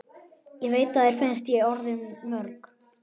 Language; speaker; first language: Icelandic; native; Icelandic